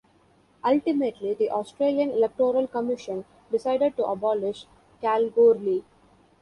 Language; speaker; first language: English; non-native, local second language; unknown